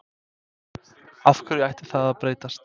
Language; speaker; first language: Icelandic; non-native, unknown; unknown